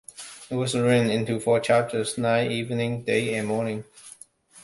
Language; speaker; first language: English; non-native, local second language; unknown